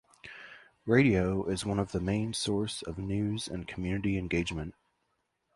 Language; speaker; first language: English; native; English